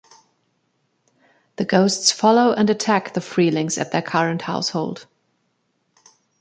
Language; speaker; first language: English; non-native, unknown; German